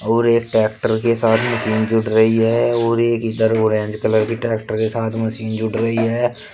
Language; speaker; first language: Hindi; native; Hindi